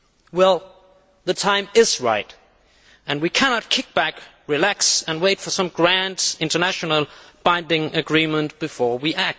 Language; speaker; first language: English; non-native, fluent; Danish